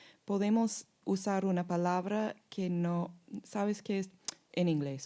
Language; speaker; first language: Spanish; non-native, learner; English